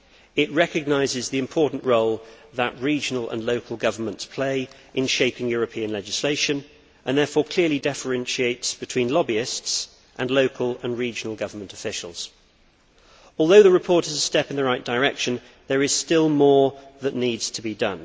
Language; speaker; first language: English; native; English